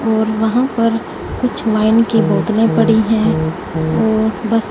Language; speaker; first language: Hindi; non-native, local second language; Punjabi